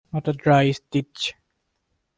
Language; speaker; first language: English; non-native, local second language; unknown